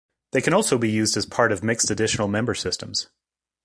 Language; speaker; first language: English; native; English